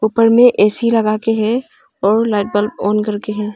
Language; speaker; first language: Hindi; non-native, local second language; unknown